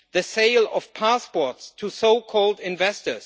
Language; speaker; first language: English; non-native, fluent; German